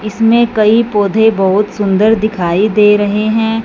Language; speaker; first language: Hindi; non-native, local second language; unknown